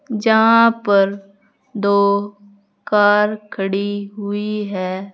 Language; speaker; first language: Hindi; native; Hindi